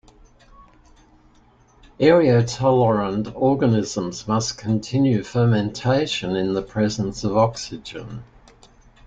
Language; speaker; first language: English; native; English